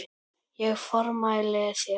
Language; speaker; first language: Icelandic; native; Icelandic